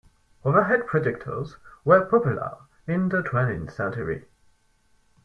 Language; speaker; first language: English; non-native, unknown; French